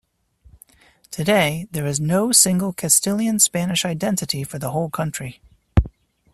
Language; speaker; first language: English; native; English